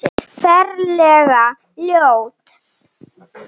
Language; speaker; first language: Icelandic; non-native, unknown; Slovenian